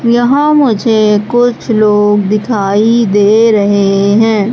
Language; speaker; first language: Hindi; native; Hindi